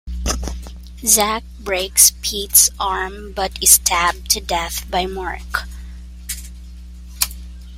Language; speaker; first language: English; non-native, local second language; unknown